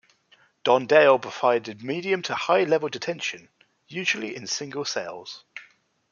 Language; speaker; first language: English; native; English